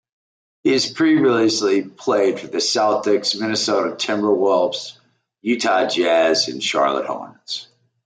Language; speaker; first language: English; native; English